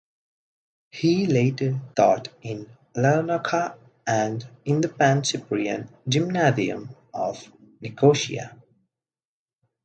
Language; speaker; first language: English; non-native, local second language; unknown